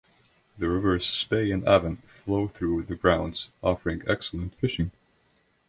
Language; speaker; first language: English; non-native, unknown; Estonian